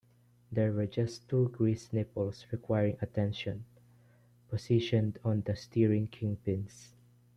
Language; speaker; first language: English; non-native, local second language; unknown